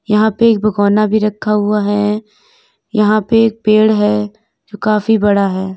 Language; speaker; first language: Hindi; native; Hindi